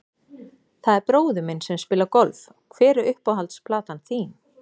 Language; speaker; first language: Icelandic; native; Icelandic